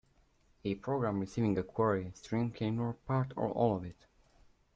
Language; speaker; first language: English; native; English